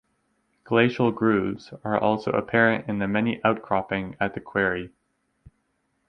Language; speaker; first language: English; native; English